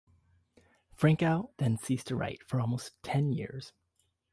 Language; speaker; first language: English; native; English